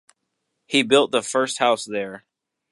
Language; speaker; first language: English; native; English